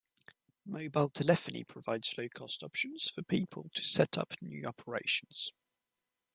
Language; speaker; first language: English; native; English